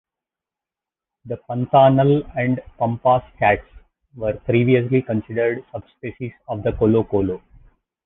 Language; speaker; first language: English; native; English